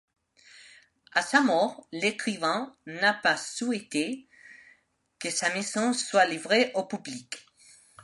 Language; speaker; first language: French; non-native, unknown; Spanish